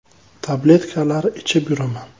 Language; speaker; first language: Uzbek; native; Uzbek